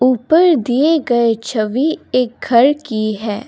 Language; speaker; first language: Hindi; non-native, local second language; Assamese